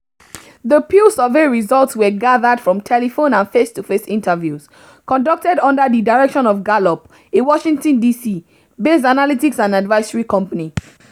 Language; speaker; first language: English; non-native, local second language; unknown